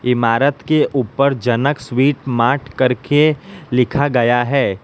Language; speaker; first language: Hindi; non-native, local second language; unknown